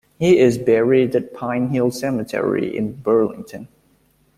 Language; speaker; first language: English; native; English